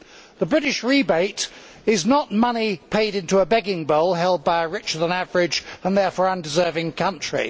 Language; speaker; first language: English; native; English